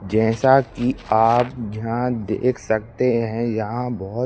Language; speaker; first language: Hindi; native; Hindi